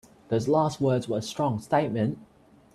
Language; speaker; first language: English; native; English